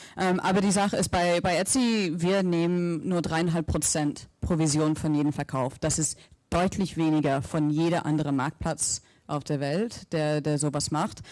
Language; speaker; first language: German; non-native, fluent; English